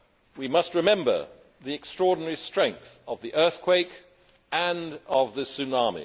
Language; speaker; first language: English; native; English